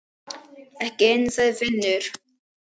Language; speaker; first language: Icelandic; non-native, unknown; Polish